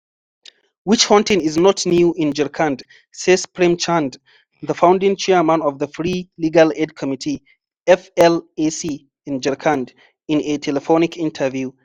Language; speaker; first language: English; non-native, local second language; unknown